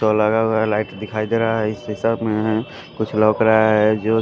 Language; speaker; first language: Hindi; non-native, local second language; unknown